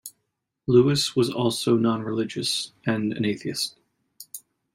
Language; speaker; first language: English; native; English